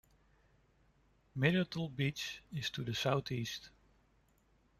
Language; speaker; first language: English; non-native, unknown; Dutch